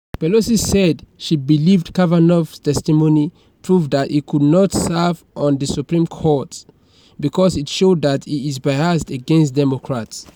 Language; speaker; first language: English; non-native, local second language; Yoruba